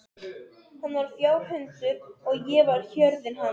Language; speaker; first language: Icelandic; non-native, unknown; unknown